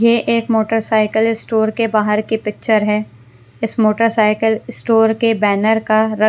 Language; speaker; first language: Hindi; non-native, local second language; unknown